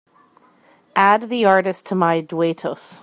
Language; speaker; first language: English; native; English